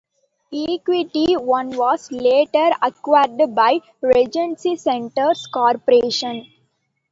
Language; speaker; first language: English; non-native, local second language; Tamil